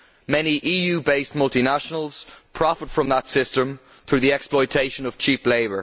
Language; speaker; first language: English; native; English